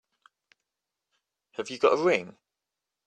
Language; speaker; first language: English; native; English